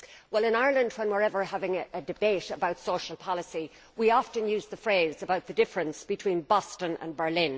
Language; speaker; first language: English; native; English